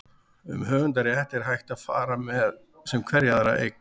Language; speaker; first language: Icelandic; native; Icelandic